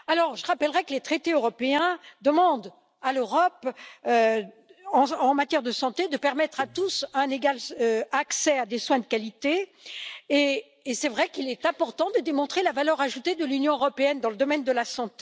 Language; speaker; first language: French; native; French